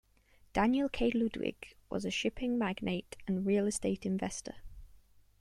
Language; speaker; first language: English; native; English